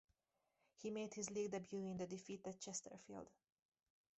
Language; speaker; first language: English; native; English